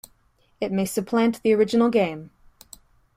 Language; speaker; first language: English; native; English